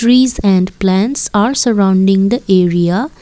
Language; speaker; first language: English; non-native, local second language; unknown